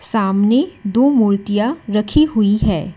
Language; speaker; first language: Hindi; non-native, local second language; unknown